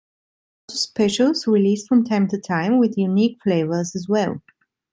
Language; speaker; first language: English; non-native, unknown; Italian